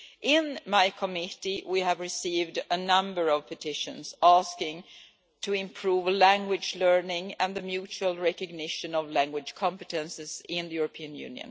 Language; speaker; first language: English; non-native, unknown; Swedish